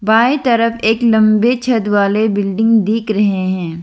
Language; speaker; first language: Hindi; non-native, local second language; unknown